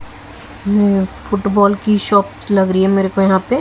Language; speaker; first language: Hindi; native; Hindi